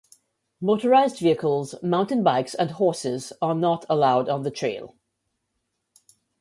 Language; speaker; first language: English; native; English